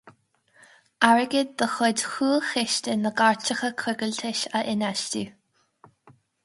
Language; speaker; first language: Irish; non-native, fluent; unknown